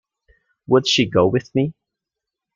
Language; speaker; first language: English; native; English